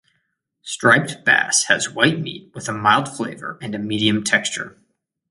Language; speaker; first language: English; native; English